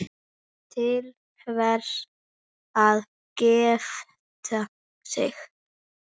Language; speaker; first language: Icelandic; native; Icelandic